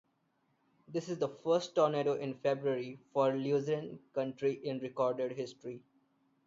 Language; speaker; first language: English; non-native, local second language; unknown